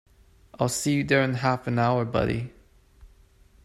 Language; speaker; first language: English; non-native, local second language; Cantonese